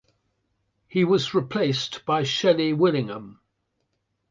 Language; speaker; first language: English; native; English